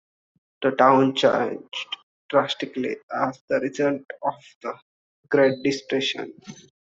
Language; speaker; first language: English; non-native, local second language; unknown